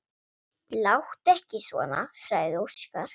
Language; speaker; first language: Icelandic; non-native, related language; Swedish